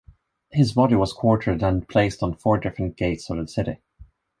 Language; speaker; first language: English; non-native, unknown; Swedish